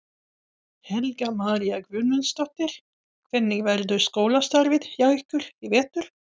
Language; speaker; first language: Icelandic; non-native, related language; Swedish